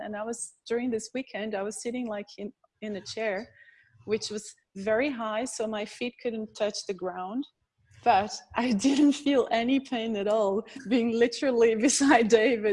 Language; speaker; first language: English; non-native, fluent; Portuguese